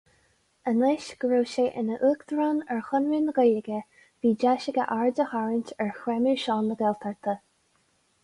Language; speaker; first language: Irish; non-native, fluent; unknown